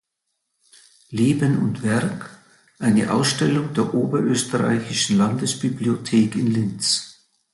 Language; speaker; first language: German; native; German